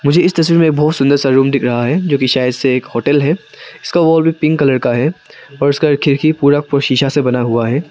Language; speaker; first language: Hindi; non-native, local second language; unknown